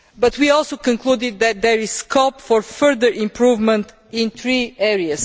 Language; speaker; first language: English; non-native, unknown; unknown